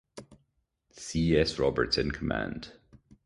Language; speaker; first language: English; native; English